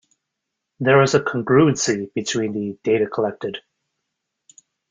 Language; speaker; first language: English; native; English